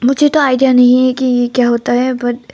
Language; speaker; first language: Hindi; non-native, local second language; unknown